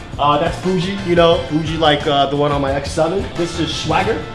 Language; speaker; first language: English; early bilingual, other home language; Chinese